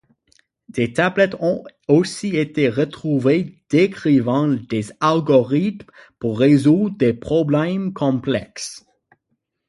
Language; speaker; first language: French; non-native, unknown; English